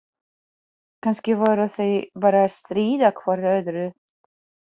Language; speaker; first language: Icelandic; non-native, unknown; Polish